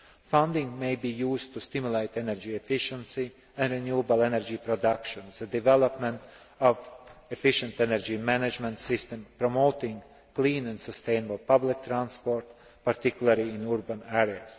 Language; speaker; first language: English; non-native, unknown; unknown